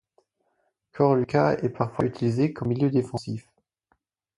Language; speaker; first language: French; non-native, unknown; German